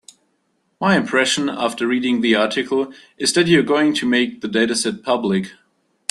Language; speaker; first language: English; native; English